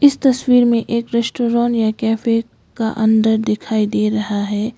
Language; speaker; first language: Hindi; non-native, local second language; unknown